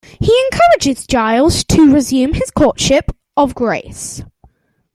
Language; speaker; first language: English; native; English